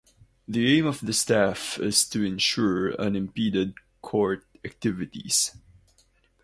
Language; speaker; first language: English; non-native, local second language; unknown